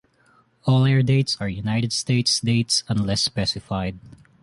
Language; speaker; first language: English; non-native, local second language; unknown